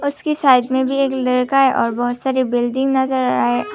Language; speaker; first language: Hindi; non-native, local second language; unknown